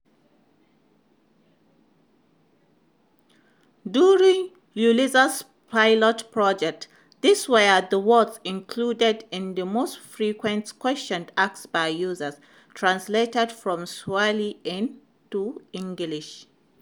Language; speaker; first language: English; non-native, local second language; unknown